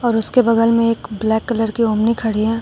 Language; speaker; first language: Hindi; native; Hindi